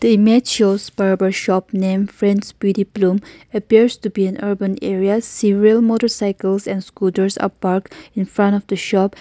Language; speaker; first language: English; non-native, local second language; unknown